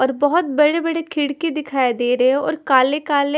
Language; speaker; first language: Hindi; non-native, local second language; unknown